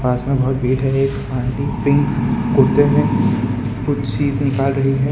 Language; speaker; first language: Hindi; non-native, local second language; Gujarati